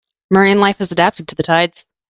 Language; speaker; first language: English; native; English